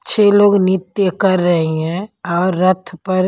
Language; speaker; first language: Hindi; non-native, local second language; Punjabi